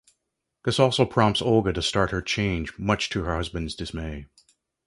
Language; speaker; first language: English; native; English